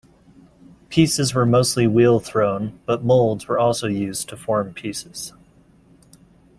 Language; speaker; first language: English; native; English